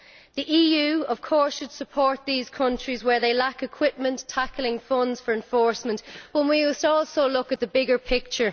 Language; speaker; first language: English; native; English